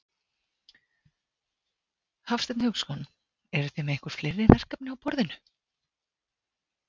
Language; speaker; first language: Icelandic; native; Icelandic